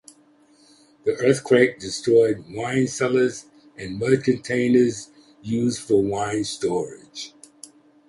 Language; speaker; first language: English; native; English